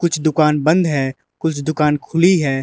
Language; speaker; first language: Hindi; non-native, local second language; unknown